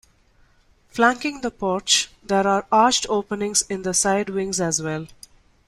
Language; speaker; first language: English; non-native, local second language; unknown